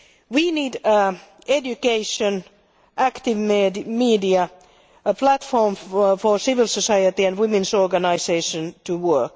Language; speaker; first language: English; non-native, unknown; Finnish